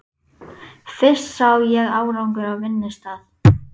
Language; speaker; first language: Icelandic; native; Icelandic